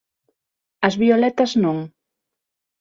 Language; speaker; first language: Galician; non-native, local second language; Spanish